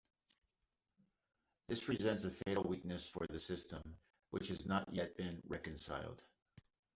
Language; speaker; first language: English; native; English